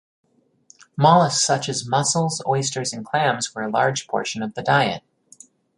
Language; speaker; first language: English; native; English